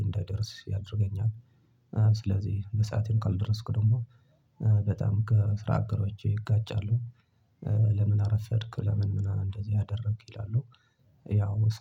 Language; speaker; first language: Amharic; non-native, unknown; Tigrinya